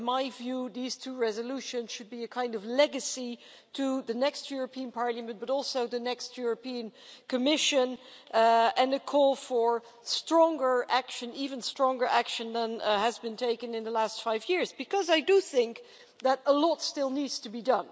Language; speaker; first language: English; non-native, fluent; Dutch